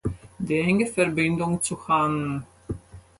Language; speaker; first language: German; non-native, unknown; Latvian